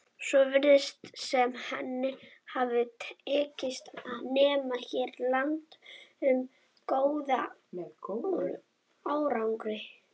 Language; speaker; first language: Icelandic; native; Icelandic